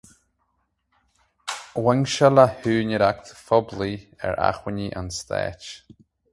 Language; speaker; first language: Irish; native; Irish